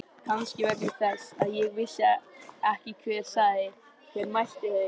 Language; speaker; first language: Icelandic; native; Icelandic